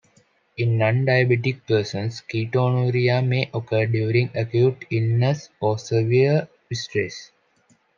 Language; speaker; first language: English; non-native, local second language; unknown